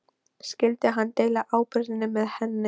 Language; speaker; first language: Icelandic; non-native, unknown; Polish